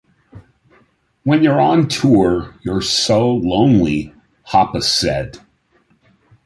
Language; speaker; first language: English; native; English